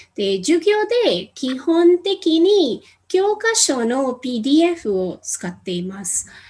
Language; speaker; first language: Japanese; non-native, fluent; Hindi